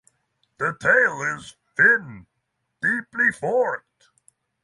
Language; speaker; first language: English; non-native, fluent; Norwegian